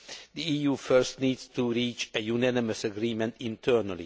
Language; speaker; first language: English; non-native, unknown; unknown